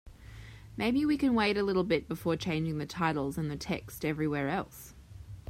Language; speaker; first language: English; native; English